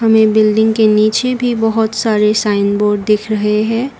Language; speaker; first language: Hindi; non-native, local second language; Assamese